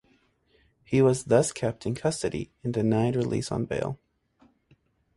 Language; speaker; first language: English; native; English